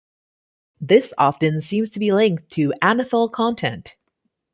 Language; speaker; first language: English; native; English